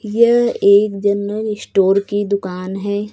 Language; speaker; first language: Hindi; native; Hindi